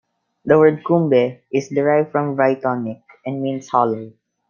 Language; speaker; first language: English; non-native, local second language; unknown